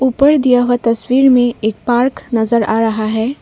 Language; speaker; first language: Hindi; non-native, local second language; Assamese